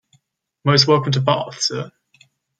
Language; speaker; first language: English; native; English